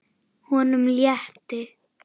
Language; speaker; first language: Icelandic; native; Icelandic